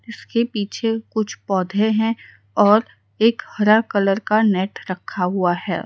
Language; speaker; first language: Hindi; non-native, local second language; Gujarati